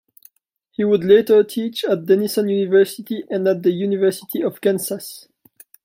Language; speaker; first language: English; non-native, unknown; French